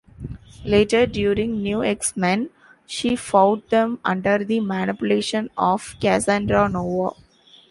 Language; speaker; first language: English; non-native, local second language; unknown